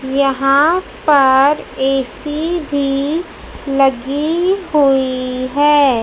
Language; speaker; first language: Hindi; native; Hindi